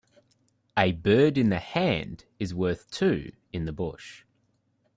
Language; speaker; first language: English; native; English